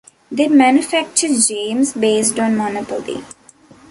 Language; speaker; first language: English; non-native, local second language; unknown